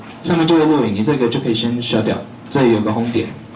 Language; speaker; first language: Chinese; early bilingual, other home language; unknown